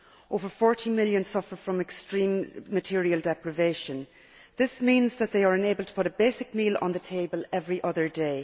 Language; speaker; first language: English; native; English